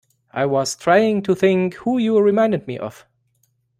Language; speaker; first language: English; non-native, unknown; German